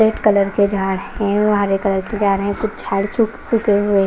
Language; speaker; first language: Hindi; non-native, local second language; Punjabi